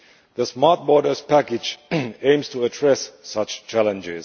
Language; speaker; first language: English; non-native, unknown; Finnish